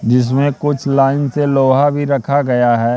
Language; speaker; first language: Hindi; native; Hindi